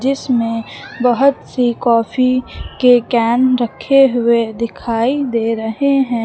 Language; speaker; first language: Hindi; native; Hindi